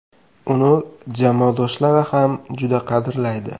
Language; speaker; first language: Uzbek; native; Uzbek